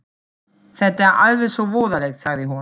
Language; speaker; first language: Icelandic; non-native, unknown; German